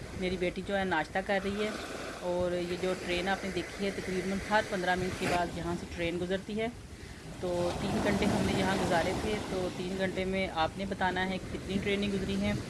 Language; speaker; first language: Urdu; non-native, local second language; Punjabi